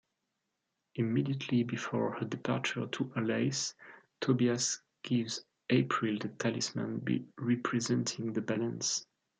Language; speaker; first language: English; non-native, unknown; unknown